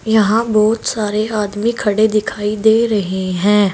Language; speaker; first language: Hindi; native; Hindi